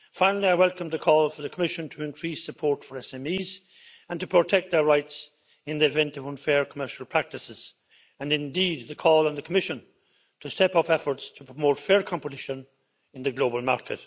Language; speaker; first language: English; native; English